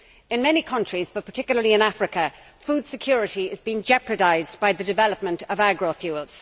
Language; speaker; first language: English; native; English